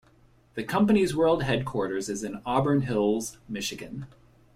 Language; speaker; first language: English; native; English